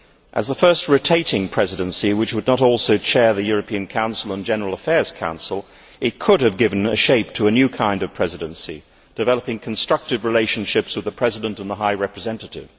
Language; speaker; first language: English; native; English